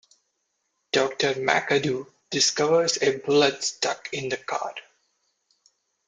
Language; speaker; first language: English; non-native, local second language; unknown